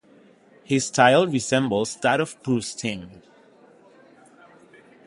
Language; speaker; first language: English; non-native, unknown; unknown